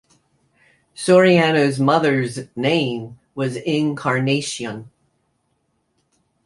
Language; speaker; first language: English; native; English